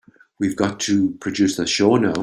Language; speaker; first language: English; native; English